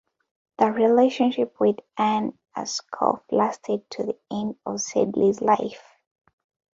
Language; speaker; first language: English; non-native, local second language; Ganda